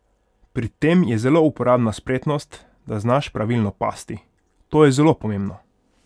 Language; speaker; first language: Slovenian; non-native, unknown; Hungarian